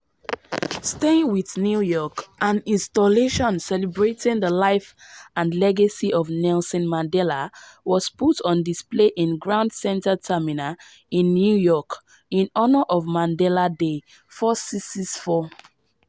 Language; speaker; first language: English; non-native, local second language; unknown